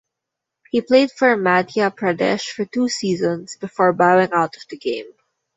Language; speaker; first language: English; non-native, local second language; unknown